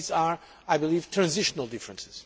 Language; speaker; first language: English; non-native, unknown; Portuguese